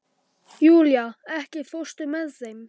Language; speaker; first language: Icelandic; non-native, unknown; Polish